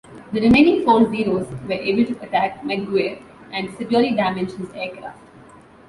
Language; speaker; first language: English; non-native, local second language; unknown